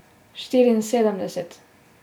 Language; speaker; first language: Slovenian; native; Slovenian